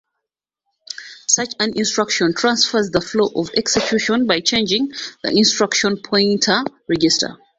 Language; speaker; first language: English; non-native, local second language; Ganda